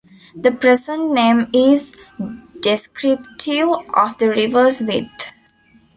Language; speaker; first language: English; non-native, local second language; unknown